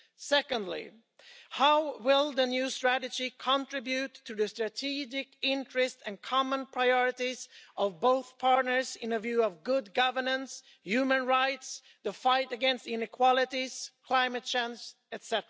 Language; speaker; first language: English; non-native, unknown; Swedish